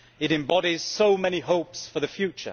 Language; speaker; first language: English; native; English